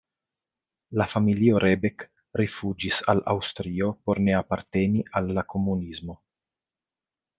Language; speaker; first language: Esperanto; non-native, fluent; Italian